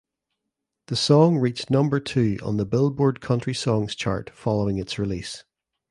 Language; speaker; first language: English; native; English